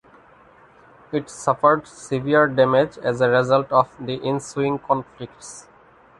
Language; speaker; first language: English; non-native, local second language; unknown